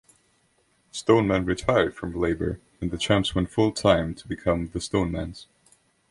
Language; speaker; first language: English; non-native, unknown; Estonian